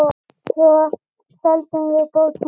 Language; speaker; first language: Icelandic; native; Icelandic